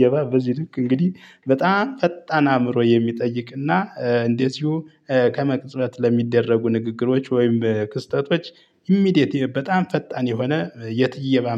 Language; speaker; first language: Amharic; native; Amharic